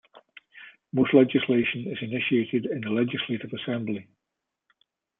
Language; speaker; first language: English; native; English